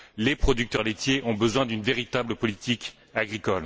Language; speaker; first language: French; native; French